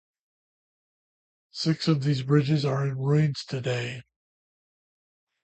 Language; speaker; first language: English; native; English